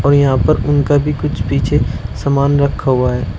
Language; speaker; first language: Hindi; native; Hindi